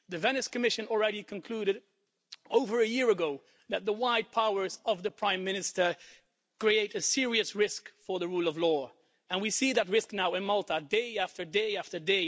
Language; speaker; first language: English; non-native, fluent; Dutch